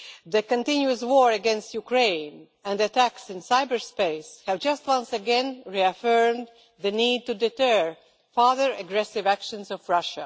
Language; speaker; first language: English; non-native, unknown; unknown